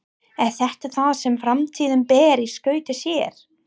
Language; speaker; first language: Icelandic; non-native, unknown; English